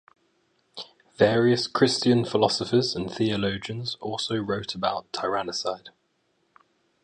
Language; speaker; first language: English; native; English